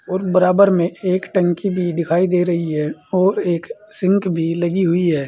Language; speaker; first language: Hindi; native; Hindi